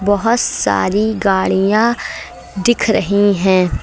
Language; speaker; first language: Hindi; native; Hindi